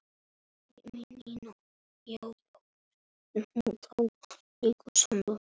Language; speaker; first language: Icelandic; native; Icelandic